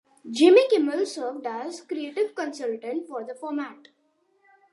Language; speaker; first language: English; non-native, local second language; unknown